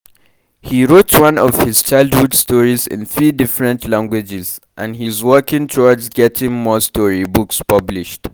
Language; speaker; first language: English; non-native, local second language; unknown